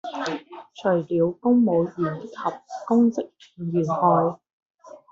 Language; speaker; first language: Chinese; non-native, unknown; Cantonese